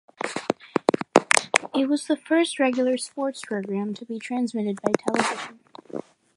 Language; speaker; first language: English; native; English